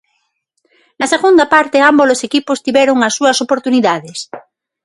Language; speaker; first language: Galician; non-native, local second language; Spanish